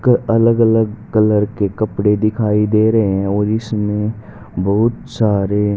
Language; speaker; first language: Hindi; native; Hindi